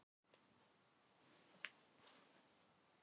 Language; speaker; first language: Icelandic; non-native, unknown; Thai